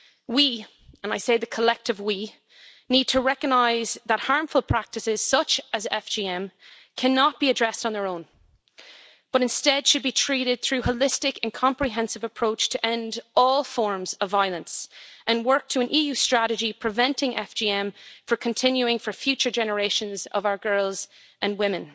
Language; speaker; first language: English; native; English